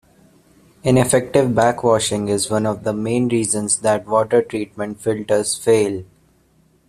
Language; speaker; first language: English; non-native, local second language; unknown